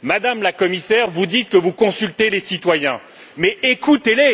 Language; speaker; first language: French; native; French